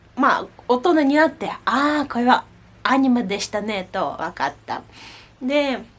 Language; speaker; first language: Japanese; non-native, fluent; Russian